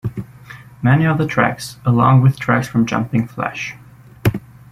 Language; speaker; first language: English; native; English